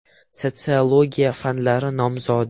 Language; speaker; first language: Uzbek; non-native, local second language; Russian